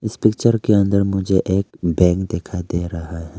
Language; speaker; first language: Hindi; early bilingual, other home language; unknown